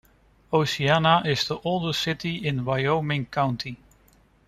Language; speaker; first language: English; non-native, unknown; Dutch